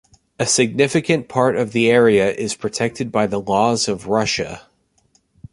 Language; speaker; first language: English; native; English